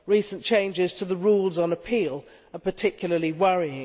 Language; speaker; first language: English; native; English